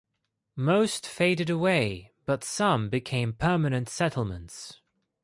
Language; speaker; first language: English; non-native, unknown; Greek